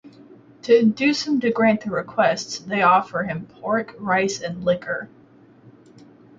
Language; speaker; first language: English; native; English